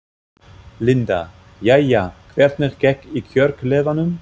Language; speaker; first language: Icelandic; non-native, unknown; German